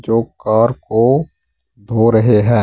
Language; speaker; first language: Hindi; native; Hindi